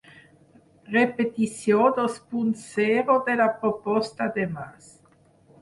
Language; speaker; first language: Catalan; non-native, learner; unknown